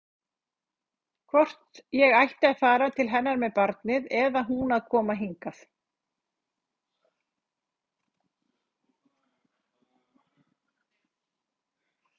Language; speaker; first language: Icelandic; native; Icelandic